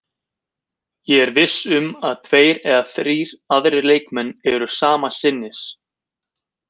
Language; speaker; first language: Icelandic; native; Icelandic